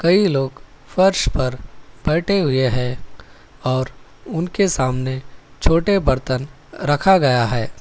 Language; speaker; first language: Hindi; non-native, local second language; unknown